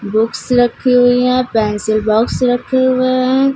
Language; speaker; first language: Hindi; native; Hindi